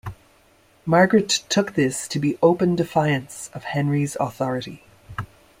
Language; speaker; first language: English; native; English